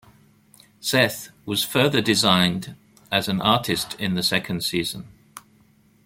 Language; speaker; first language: English; native; English